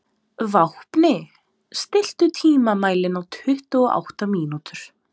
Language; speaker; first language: Icelandic; non-native, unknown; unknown